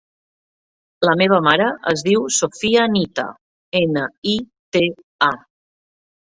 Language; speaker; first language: Catalan; native; Catalan